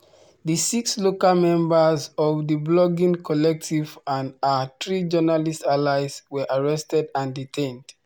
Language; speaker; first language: English; non-native, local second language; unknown